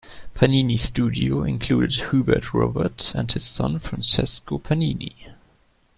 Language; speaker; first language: English; non-native, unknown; German